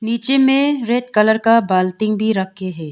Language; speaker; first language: Hindi; non-native, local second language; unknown